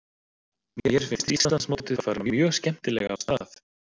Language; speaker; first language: Icelandic; native; Icelandic